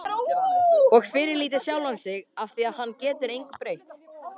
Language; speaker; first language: Icelandic; native; Icelandic